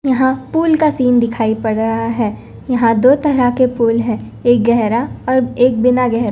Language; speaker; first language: Hindi; non-native, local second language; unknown